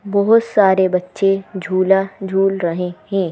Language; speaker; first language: Hindi; native; Hindi